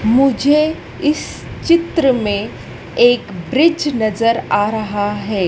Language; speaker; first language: Hindi; native; Hindi